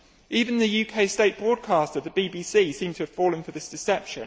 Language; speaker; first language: English; native; English